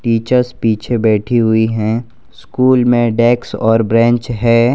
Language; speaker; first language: Hindi; non-native, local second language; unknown